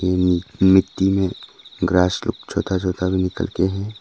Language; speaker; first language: Hindi; non-native, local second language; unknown